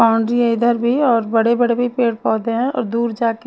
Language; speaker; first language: Hindi; non-native, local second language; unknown